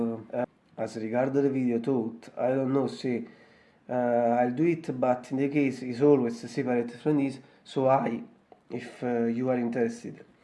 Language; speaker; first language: English; non-native, learner; Italian